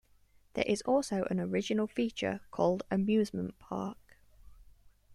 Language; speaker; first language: English; native; English